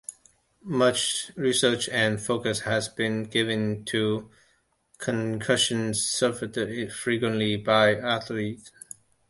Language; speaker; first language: English; non-native, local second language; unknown